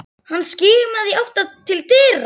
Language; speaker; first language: Icelandic; native; Icelandic